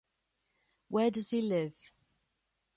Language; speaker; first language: English; native; English